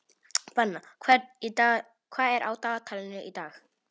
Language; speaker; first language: Icelandic; non-native, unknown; Polish